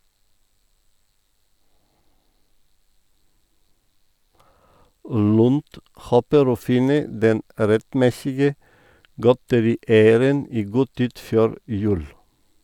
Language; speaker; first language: Norwegian; non-native, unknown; Bulgarian